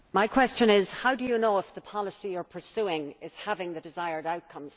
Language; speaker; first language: English; native; English